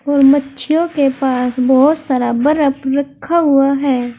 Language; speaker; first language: Hindi; native; Hindi